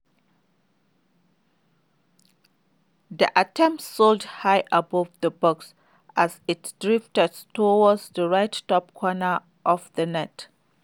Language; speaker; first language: English; non-native, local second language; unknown